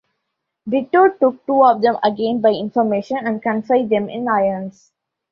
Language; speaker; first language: English; non-native, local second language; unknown